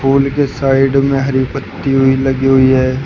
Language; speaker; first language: Hindi; native; Hindi